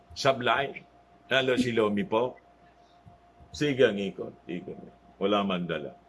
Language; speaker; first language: Filipino; non-native, local second language; Cebuano